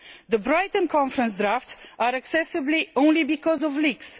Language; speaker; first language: English; non-native, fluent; Romanian